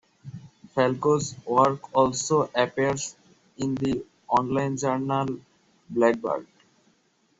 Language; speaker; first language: English; non-native, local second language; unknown